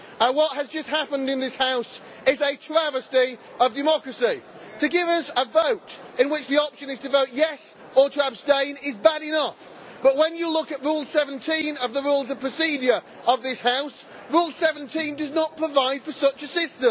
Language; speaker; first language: English; native; English